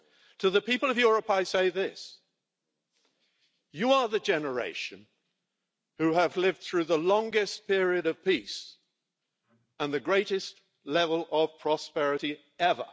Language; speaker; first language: English; native; English